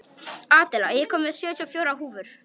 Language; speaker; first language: Icelandic; non-native, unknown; Polish